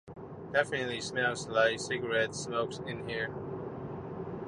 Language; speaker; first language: English; non-native, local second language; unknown